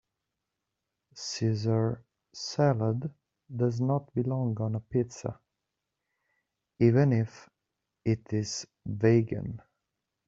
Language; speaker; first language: English; native; English